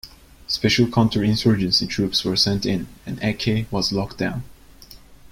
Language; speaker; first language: English; non-native, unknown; Turkish